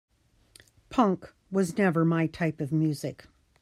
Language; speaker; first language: English; native; English